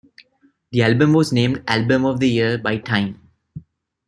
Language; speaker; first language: English; non-native, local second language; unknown